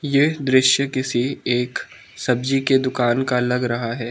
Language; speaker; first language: Hindi; non-native, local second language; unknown